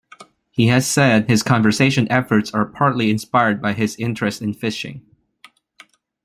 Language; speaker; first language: English; non-native, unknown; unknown